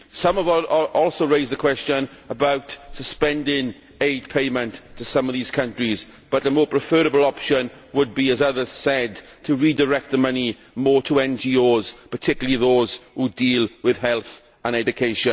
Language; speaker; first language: English; native; English